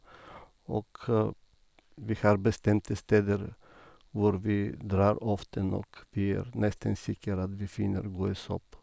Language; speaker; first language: Norwegian; non-native, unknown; Bulgarian